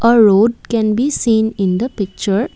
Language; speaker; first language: English; non-native, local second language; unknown